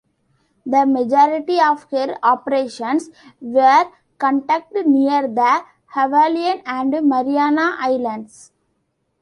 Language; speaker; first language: English; non-native, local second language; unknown